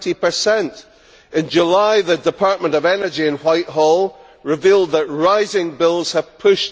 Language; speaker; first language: English; native; English